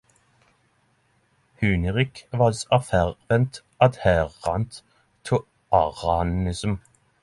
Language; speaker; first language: English; non-native, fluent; Norwegian